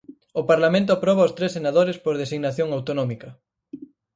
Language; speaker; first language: Galician; native; Galician